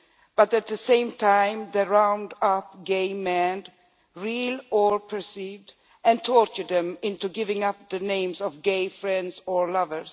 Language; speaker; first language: English; non-native, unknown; Swedish